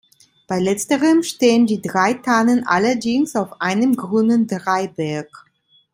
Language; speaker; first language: German; non-native, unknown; Italian